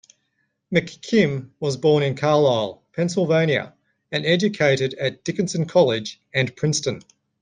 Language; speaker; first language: English; native; English